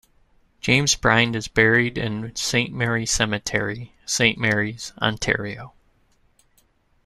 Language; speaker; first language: English; native; English